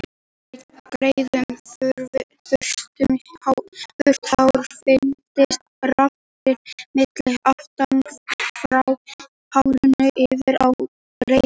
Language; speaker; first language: Icelandic; native; Icelandic